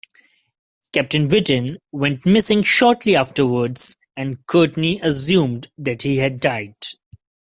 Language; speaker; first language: English; non-native, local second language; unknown